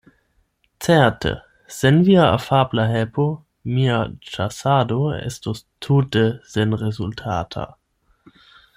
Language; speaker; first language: Esperanto; non-native, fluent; German